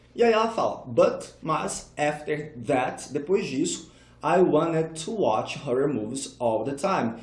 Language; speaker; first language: English; non-native, fluent; Portuguese